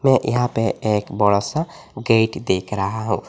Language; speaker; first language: Hindi; non-native, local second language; Bangla